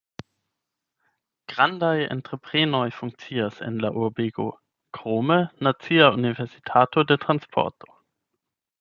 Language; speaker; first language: Esperanto; non-native, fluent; German